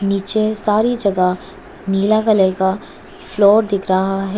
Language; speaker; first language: Hindi; non-native, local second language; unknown